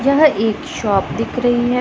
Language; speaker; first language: Hindi; non-native, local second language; Punjabi